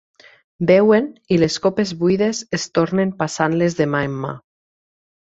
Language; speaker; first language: Catalan; native; Catalan